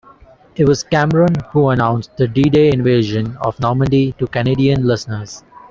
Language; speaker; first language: English; non-native, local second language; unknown